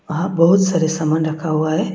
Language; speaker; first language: Hindi; non-native, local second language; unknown